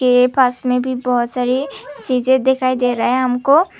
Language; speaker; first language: Hindi; non-native, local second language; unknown